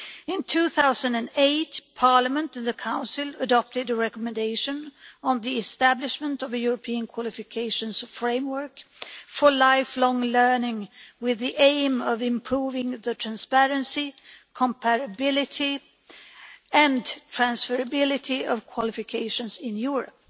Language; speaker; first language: English; non-native, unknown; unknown